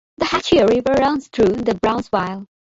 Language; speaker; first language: English; non-native, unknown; Bangla